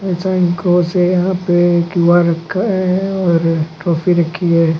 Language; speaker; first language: Hindi; native; Hindi